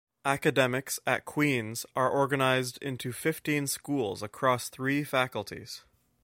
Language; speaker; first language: English; native; English